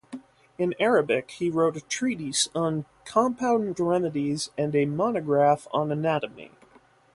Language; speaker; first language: English; native; English